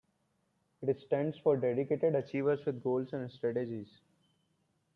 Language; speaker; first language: English; non-native, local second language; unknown